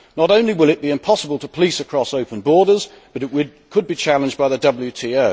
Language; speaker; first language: English; native; English